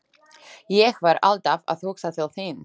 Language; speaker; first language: Icelandic; non-native, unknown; Slovak